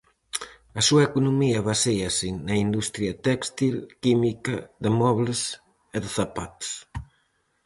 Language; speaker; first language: Galician; native; Galician